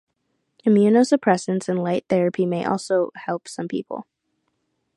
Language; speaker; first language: English; native; English